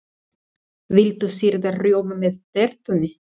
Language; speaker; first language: Icelandic; non-native, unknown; Spanish